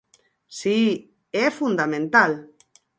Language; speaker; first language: Galician; native; Galician